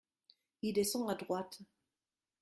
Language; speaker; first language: French; non-native, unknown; German